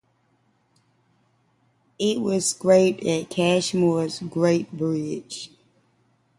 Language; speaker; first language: English; native; English